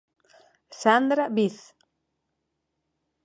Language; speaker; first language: Galician; non-native, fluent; Spanish